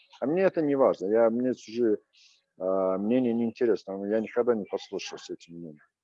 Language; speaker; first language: Russian; non-native, local second language; Azerbaijani